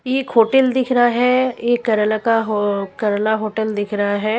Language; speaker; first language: Hindi; non-native, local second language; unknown